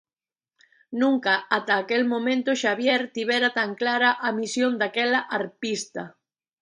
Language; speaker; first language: Galician; native; Galician